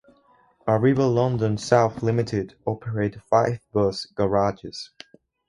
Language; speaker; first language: English; non-native, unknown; Spanish